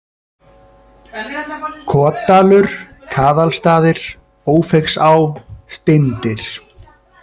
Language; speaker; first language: Icelandic; native; Icelandic